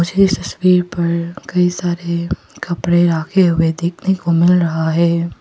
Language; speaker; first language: Hindi; non-native, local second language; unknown